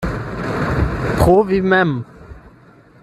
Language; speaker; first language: Esperanto; non-native, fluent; German